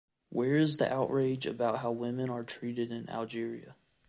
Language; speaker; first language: English; native; English